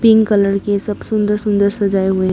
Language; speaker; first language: Hindi; non-native, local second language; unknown